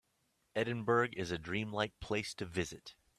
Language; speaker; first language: English; native; English